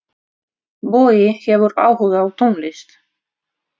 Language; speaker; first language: Icelandic; non-native, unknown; Russian